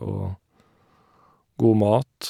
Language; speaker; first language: Norwegian; non-native, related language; Faroese